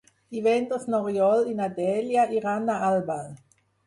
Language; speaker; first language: Catalan; non-native, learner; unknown